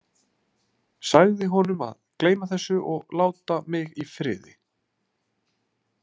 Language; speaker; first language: Icelandic; native; Icelandic